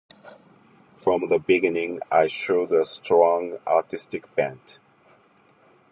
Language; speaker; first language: English; non-native, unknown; Japanese